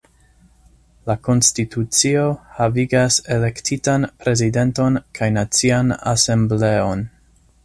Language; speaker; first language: Esperanto; non-native, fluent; English